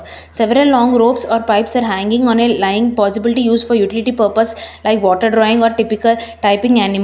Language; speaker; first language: English; non-native, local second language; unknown